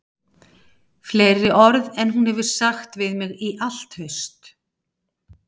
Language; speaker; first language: Icelandic; native; Icelandic